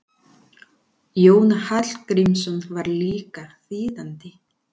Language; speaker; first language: Icelandic; non-native, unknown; Spanish